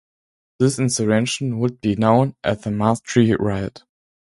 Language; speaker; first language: English; non-native, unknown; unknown